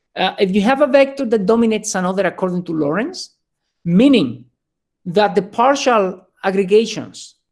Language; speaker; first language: English; non-native, fluent; Spanish